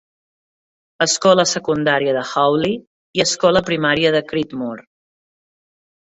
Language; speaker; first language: Catalan; native; Catalan